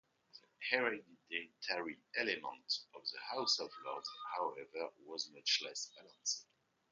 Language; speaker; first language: English; non-native, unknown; French